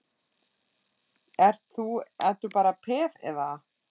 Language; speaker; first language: Icelandic; non-native, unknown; German